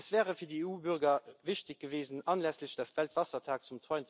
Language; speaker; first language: German; non-native, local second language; Luxembourgish